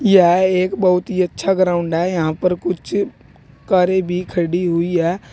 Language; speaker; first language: Hindi; native; Hindi